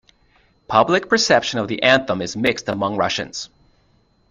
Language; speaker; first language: English; native; English